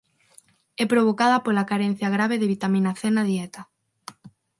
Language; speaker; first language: Galician; non-native, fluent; Spanish